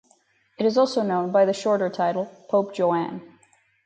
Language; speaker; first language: English; native; English